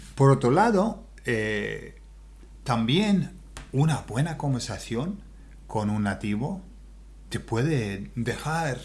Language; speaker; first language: Spanish; non-native, fluent; English